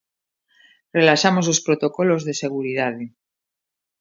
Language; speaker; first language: Galician; native; Galician